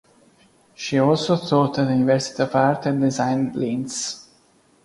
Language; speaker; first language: English; non-native, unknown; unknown